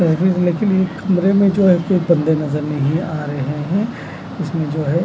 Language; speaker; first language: Hindi; non-native, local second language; Punjabi